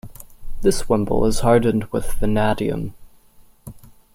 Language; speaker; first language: English; non-native, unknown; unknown